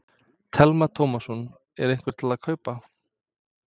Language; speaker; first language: Icelandic; non-native, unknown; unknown